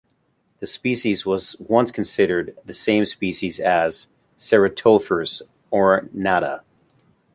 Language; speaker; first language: English; native; English